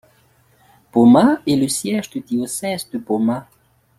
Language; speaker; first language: French; non-native, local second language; Malagasy